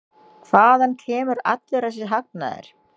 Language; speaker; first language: Icelandic; non-native, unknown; Indonesian